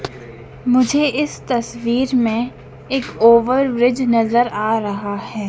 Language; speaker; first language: Hindi; native; Hindi